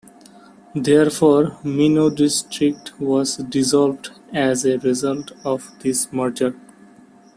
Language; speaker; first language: English; non-native, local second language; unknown